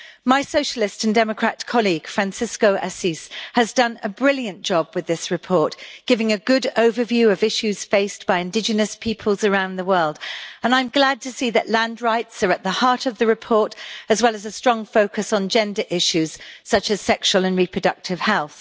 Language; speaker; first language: English; native; English